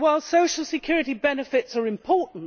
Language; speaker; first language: English; native; English